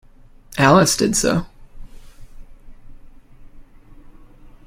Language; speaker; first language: English; native; English